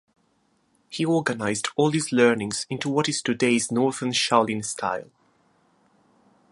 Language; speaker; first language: English; non-native, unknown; Italian